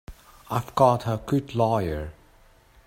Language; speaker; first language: English; non-native, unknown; Chinese